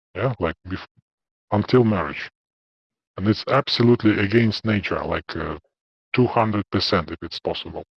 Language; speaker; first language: English; non-native, fluent; Russian